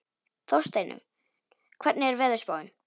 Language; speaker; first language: Icelandic; non-native, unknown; Polish